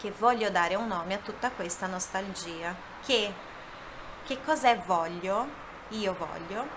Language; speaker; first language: Italian; non-native, fluent; Portuguese